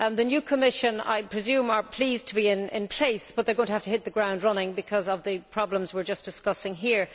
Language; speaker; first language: English; native; English